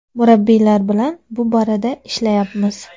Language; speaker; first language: Uzbek; native; Uzbek